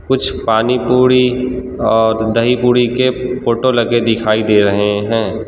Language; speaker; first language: Hindi; non-native, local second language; Gujarati